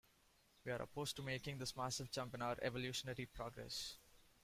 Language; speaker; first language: English; non-native, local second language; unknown